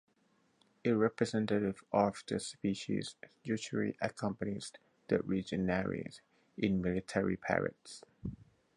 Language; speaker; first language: English; non-native, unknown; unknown